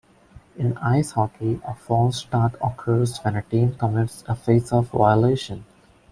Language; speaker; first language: English; non-native, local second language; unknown